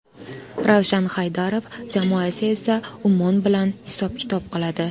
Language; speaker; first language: Uzbek; native; Uzbek